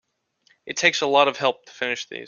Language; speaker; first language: English; native; English